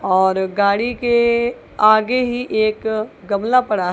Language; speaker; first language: Hindi; non-native, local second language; Punjabi